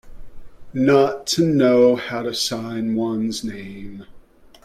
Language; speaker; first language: English; native; English